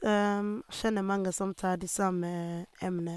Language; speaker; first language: Norwegian; non-native, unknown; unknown